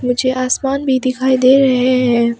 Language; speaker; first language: Hindi; non-native, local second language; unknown